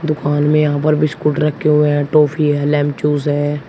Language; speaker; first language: Hindi; native; Hindi